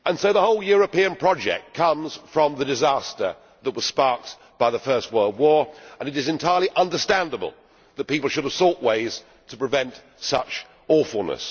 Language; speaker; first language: English; native; English